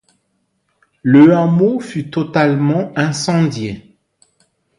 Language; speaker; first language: French; non-native, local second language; Malagasy